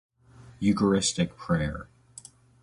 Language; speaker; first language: English; native; English